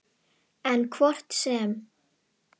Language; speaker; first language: Icelandic; non-native, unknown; Indonesian